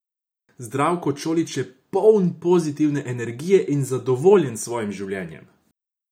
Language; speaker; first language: Slovenian; non-native, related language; Croatian